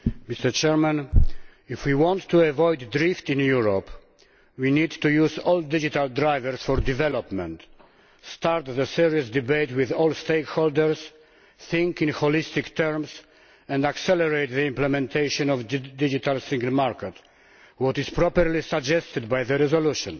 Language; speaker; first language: English; non-native, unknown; Polish